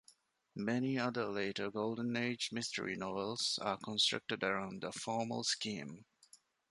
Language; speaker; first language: English; non-native, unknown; Divehi